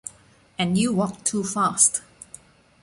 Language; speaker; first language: English; non-native, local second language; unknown